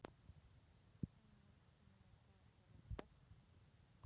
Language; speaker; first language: Icelandic; non-native, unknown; Polish